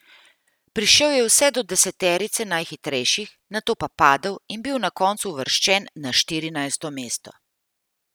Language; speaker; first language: Slovenian; native; Slovenian